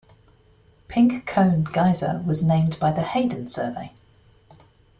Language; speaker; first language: English; native; English